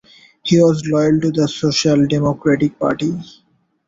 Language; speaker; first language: English; non-native, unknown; Bangla